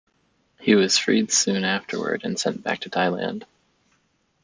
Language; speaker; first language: English; native; English